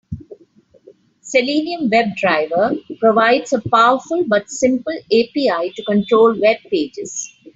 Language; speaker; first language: English; non-native, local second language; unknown